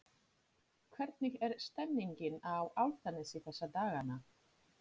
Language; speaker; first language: Icelandic; non-native, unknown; Polish